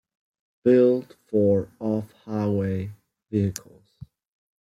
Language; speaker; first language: English; non-native, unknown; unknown